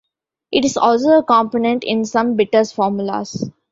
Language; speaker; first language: English; non-native, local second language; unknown